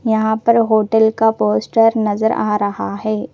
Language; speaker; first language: Hindi; non-native, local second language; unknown